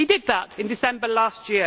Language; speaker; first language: English; native; English